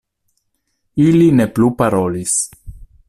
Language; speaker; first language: Esperanto; non-native, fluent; Italian